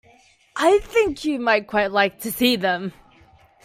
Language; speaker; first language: English; native; English